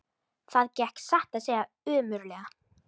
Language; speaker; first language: Icelandic; native; Icelandic